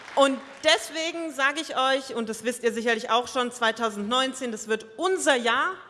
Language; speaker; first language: German; early bilingual, other home language; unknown